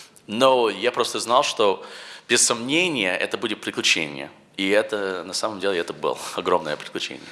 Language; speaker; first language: Russian; non-native, learner; English